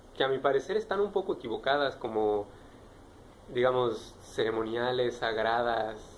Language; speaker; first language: Spanish; native; Spanish